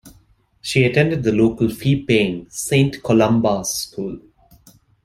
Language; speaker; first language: English; non-native, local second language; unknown